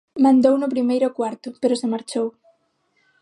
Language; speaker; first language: Galician; non-native, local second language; Spanish